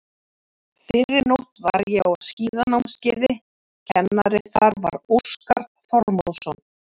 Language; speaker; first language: Icelandic; native; Icelandic